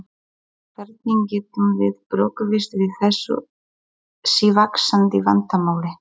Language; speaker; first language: Icelandic; non-native, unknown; Polish